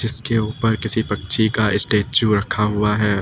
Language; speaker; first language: Hindi; native; Hindi